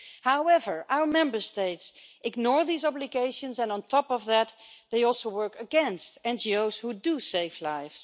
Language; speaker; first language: English; non-native, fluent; Dutch